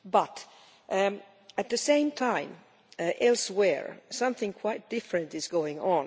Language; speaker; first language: English; non-native, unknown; Finnish